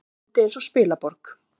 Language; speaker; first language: Icelandic; native; Icelandic